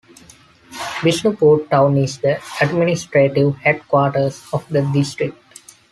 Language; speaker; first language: English; non-native, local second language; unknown